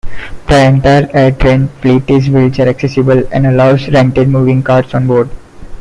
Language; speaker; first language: English; non-native, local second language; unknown